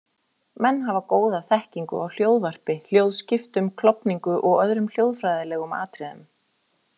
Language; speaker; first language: Icelandic; native; Icelandic